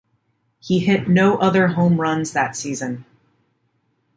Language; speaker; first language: English; native; English